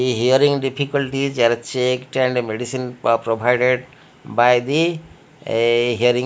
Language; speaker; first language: English; non-native, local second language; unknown